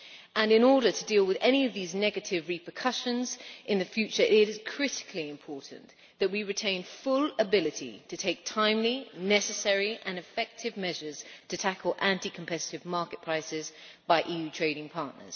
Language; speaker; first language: English; native; English